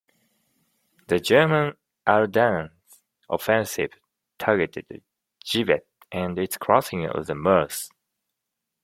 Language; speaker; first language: English; non-native, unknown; Japanese